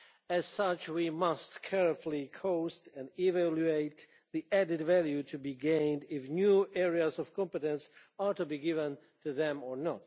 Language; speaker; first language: English; non-native, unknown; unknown